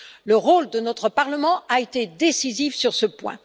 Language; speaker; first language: French; native; French